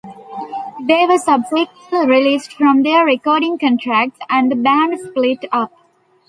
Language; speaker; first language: English; non-native, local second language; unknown